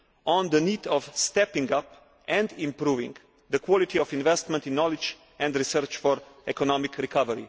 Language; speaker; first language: English; non-native, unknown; Slovenian